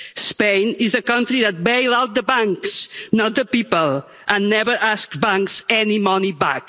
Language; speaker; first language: English; non-native, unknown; Catalan